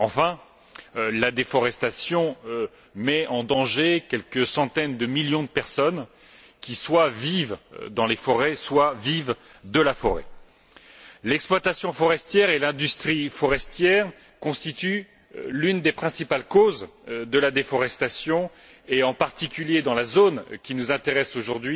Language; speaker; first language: French; native; French